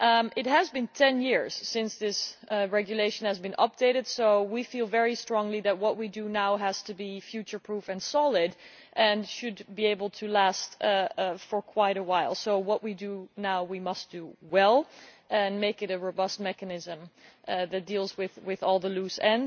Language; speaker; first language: English; non-native, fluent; Dutch